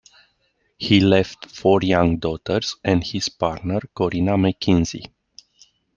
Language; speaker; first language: English; non-native, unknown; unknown